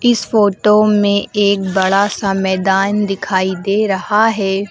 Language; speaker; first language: Hindi; native; Hindi